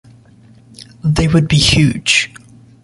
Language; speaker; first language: English; native; English